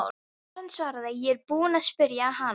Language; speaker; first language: Icelandic; non-native, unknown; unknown